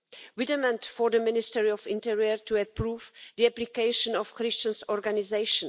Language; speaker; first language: English; non-native, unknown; Czech